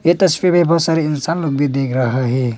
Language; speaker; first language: Hindi; non-native, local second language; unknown